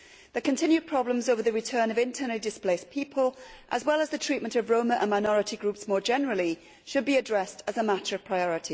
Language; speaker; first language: English; native; English